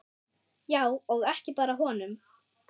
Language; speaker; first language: Icelandic; non-native, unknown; German